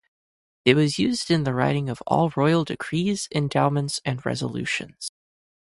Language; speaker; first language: English; native; English